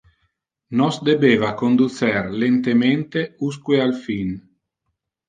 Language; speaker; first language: Interlingua; non-native, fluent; Italian